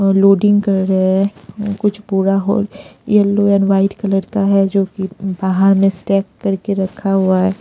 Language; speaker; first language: Hindi; non-native, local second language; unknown